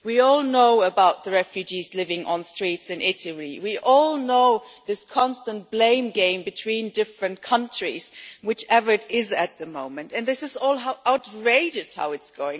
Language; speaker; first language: English; non-native, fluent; German